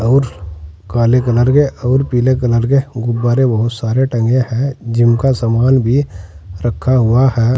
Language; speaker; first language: Hindi; native; Hindi